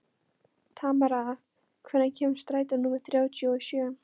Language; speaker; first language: Icelandic; non-native, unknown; Polish